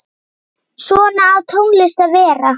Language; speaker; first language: Icelandic; native; Icelandic